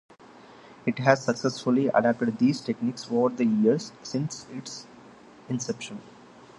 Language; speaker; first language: English; non-native, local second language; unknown